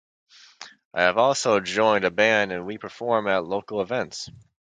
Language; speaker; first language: English; native; English